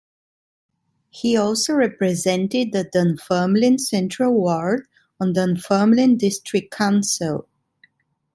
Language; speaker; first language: English; non-native, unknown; Italian